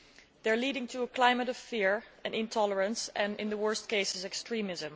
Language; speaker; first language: English; non-native, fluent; Dutch